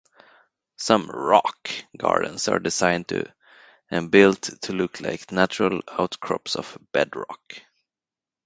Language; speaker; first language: English; non-native, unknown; Swedish